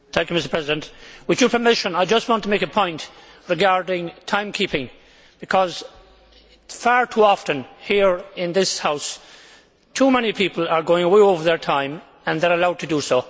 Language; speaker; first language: English; native; English